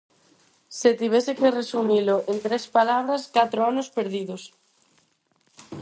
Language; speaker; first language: Galician; non-native, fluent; Spanish